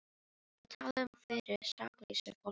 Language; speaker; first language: Icelandic; non-native, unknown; Filipino